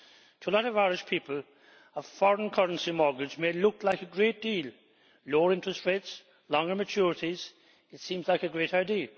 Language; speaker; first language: English; native; English